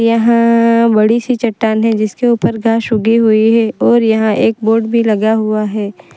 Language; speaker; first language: Hindi; non-native, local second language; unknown